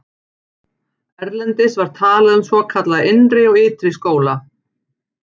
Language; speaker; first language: Icelandic; native; Icelandic